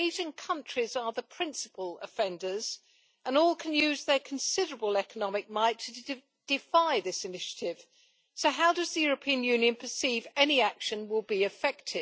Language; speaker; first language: English; native; English